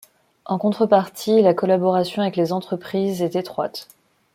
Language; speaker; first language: French; non-native, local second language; Malagasy